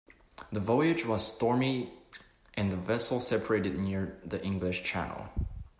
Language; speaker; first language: English; non-native, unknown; Chinese